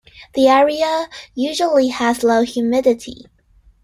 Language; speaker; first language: English; non-native, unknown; Chinese